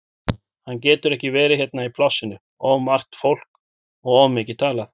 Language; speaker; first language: Icelandic; native; Icelandic